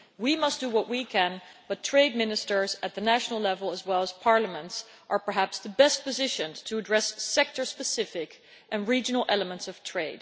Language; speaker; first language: English; non-native, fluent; Dutch